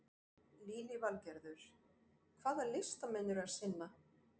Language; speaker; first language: Icelandic; non-native, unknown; French